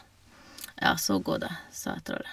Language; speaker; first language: Norwegian; non-native, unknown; Hungarian